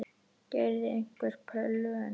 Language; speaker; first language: Icelandic; native; Icelandic